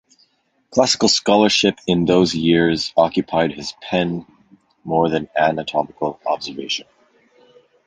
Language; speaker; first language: English; native; English